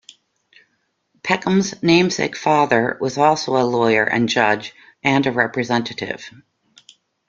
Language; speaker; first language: English; native; English